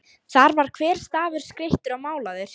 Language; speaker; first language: Icelandic; non-native, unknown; Lithuanian